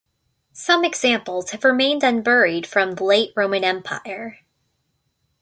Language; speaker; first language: English; native; English